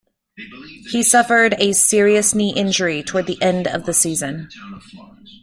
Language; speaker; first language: English; native; English